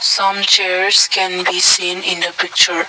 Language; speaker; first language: English; non-native, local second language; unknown